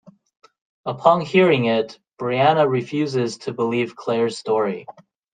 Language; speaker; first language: English; native; English